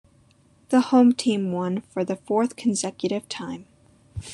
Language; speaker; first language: English; native; English